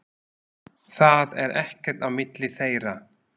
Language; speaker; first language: Icelandic; non-native, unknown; Slovak